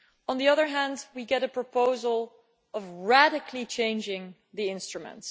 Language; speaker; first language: English; non-native, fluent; Dutch